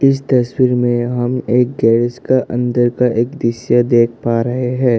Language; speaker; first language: Hindi; non-native, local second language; Assamese